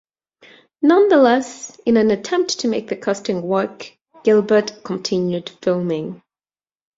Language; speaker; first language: English; native; English